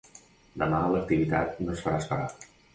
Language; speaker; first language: Catalan; native; Catalan